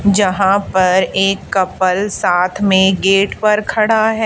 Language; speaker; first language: Hindi; native; Hindi